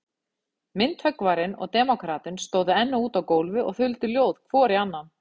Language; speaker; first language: Icelandic; native; Icelandic